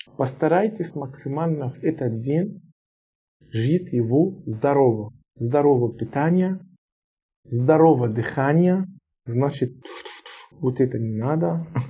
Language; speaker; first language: Russian; non-native, learner; Arabic